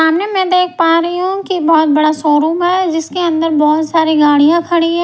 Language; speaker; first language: Hindi; non-native, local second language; Punjabi